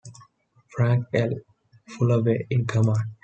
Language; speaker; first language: English; non-native, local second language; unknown